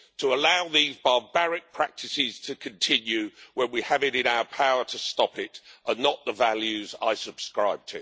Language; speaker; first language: English; native; English